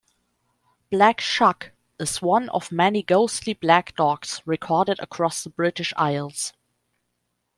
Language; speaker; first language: English; non-native, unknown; German